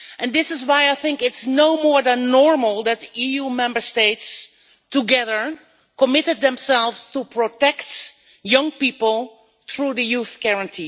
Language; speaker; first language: English; non-native, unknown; Dutch